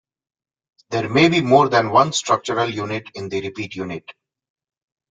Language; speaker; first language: English; non-native, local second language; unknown